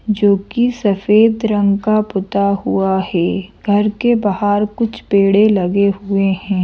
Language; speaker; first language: Hindi; native; Hindi